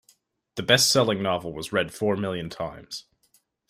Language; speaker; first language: English; native; English